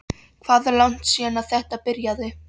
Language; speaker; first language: Icelandic; non-native, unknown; Polish